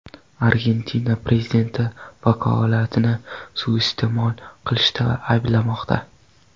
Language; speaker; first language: Uzbek; non-native, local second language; Kara-Kalpak